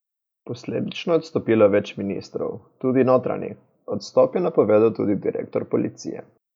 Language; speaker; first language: Slovenian; native; Slovenian